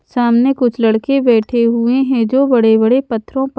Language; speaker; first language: Hindi; native; Hindi